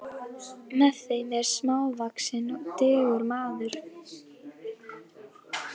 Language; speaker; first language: Icelandic; native; Icelandic